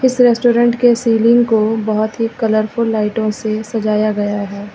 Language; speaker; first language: Hindi; native; Hindi